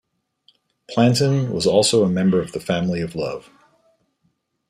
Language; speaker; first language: English; native; English